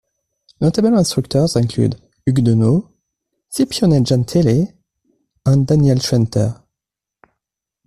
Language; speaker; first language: English; non-native, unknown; French